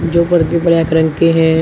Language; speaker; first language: Hindi; native; Hindi